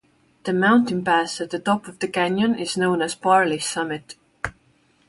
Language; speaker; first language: English; non-native, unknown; Estonian